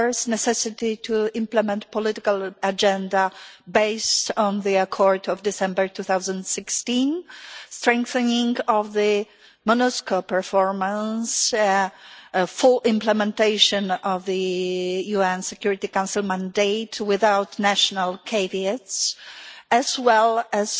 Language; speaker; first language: English; non-native, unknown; Polish